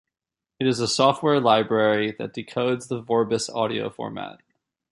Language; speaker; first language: English; native; English